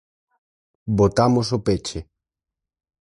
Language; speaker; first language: Galician; native; Galician